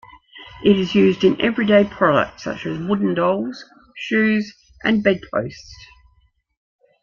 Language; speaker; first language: English; native; English